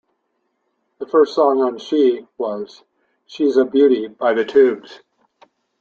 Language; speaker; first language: English; native; English